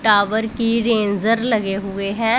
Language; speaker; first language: Hindi; non-native, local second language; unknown